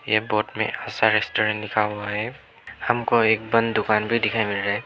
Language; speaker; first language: Hindi; early bilingual, other home language; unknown